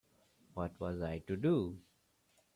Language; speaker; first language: English; non-native, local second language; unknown